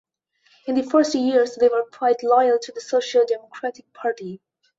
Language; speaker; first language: English; non-native, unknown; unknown